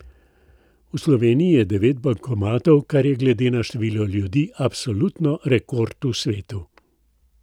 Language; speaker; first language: Slovenian; native; Slovenian